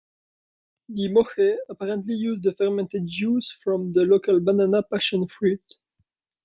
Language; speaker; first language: English; non-native, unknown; French